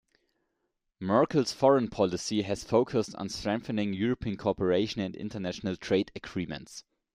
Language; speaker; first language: English; non-native, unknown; German